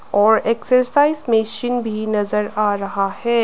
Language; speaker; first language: Hindi; non-native, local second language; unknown